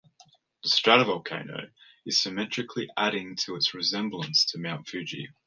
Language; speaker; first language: English; native; English